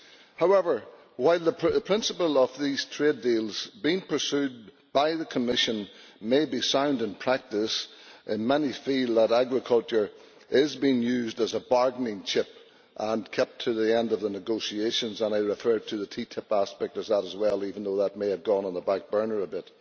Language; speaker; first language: English; native; English